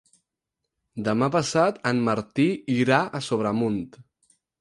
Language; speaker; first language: Catalan; non-native, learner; Spanish